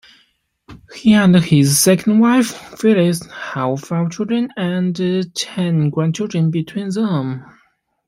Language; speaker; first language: English; non-native, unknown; Chinese